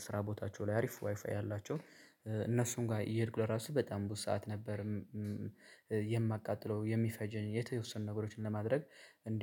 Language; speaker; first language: Amharic; native; Amharic